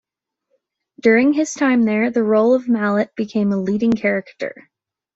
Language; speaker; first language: English; native; English